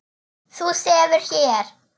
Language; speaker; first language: Icelandic; non-native, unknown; German